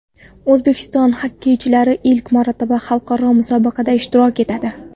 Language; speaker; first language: Uzbek; non-native, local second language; Kara-Kalpak